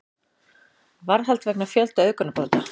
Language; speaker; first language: Icelandic; native; Icelandic